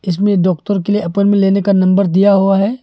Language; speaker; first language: Hindi; non-native, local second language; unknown